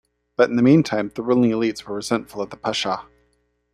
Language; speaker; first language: English; native; English